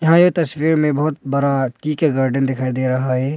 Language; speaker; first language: Hindi; non-native, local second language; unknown